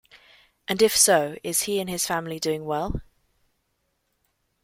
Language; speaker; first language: English; native; English